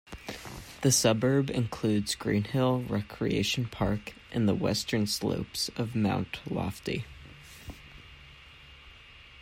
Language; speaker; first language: English; native; English